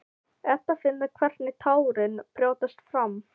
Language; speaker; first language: Icelandic; non-native, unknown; Filipino